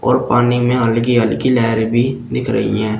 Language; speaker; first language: Hindi; native; Hindi